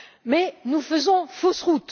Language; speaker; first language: French; native; French